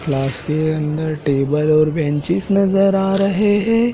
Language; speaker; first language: Hindi; native; Hindi